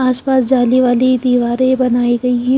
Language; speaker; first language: Hindi; non-native, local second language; Punjabi